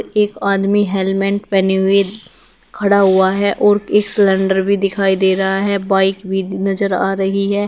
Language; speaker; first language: Hindi; native; Hindi